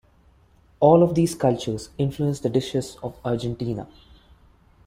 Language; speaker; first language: English; non-native, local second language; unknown